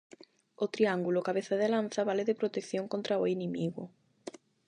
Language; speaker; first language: Galician; non-native, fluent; Spanish